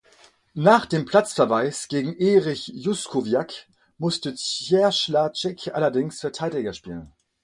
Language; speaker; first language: German; non-native, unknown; French